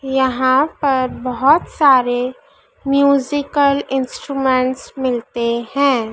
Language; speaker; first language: Hindi; native; Hindi